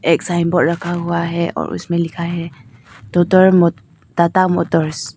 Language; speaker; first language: Hindi; non-native, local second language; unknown